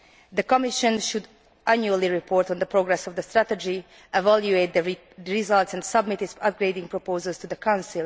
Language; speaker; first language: English; non-native, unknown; Hungarian